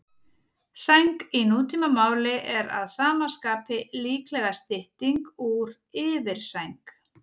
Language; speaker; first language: Icelandic; native; Icelandic